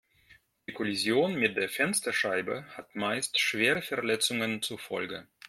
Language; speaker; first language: German; non-native, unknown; Russian